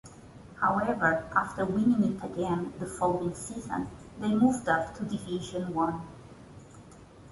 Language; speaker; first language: English; non-native, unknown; Portuguese